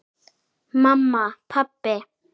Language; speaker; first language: Icelandic; native; Icelandic